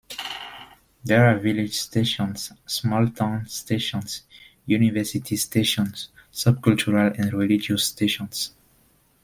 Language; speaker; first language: English; non-native, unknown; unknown